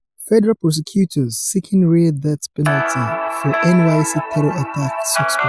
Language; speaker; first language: English; non-native, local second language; Yoruba